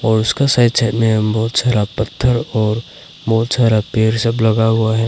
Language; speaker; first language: Hindi; non-native, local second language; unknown